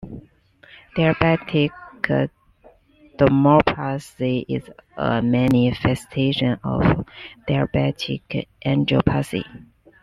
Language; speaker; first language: English; non-native, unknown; Chinese